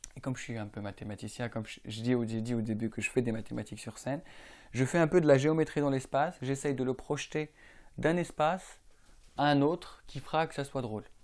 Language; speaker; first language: French; non-native, local second language; Arabic